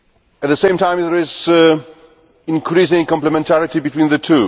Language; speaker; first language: English; non-native, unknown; Polish